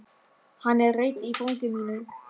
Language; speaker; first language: Icelandic; non-native, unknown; German